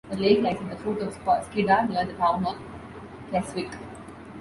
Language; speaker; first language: English; non-native, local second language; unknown